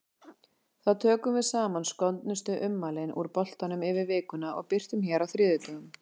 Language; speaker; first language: Icelandic; native; Icelandic